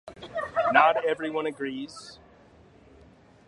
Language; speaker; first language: English; native; English